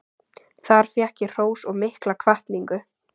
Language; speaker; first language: Icelandic; native; Icelandic